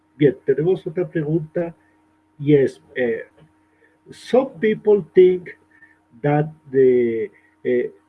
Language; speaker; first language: English; non-native, learner; Spanish